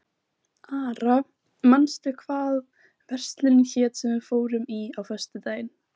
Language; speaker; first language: Icelandic; native; Icelandic